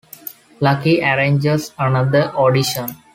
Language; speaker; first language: English; non-native, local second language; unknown